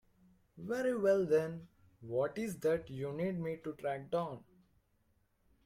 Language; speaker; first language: English; non-native, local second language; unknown